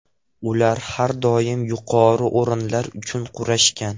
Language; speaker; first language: Uzbek; non-native, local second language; Russian